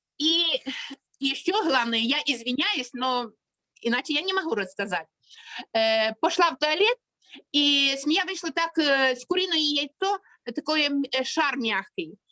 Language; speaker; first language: Russian; non-native, local second language; Ukrainian